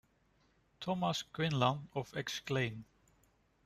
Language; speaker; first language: English; non-native, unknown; Dutch